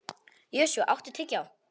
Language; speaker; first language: Icelandic; non-native, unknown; Polish